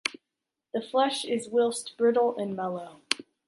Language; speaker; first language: English; native; English